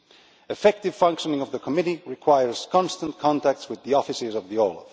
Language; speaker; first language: English; non-native, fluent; Finnish